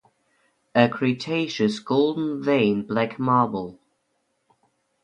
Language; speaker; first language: English; non-native, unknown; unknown